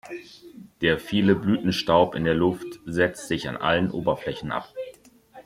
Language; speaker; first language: German; native; German